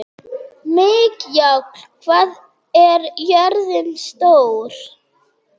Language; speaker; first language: Icelandic; non-native, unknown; German